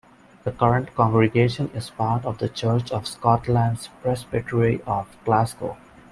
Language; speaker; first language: English; non-native, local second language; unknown